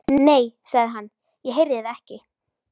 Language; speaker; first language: Icelandic; native; Icelandic